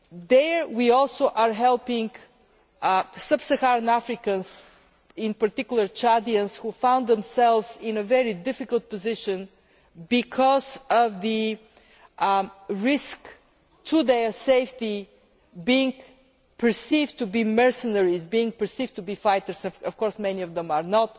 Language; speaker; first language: English; non-native, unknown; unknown